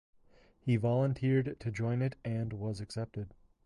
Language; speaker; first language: English; native; English